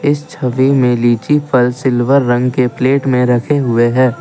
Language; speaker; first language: Hindi; non-native, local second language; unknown